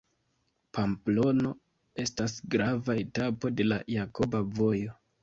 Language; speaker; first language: Esperanto; non-native, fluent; Kinyarwanda